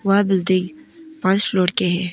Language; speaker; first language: Hindi; non-native, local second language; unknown